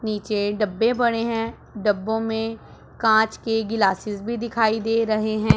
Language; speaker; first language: Hindi; non-native, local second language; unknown